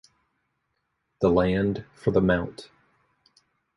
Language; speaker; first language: English; native; English